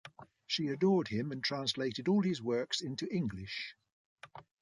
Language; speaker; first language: English; native; English